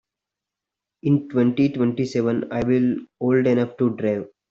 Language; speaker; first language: English; non-native, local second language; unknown